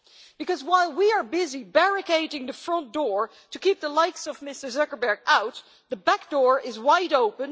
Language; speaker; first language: English; non-native, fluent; Dutch